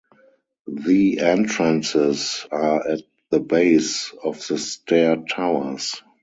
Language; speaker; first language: English; non-native, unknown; German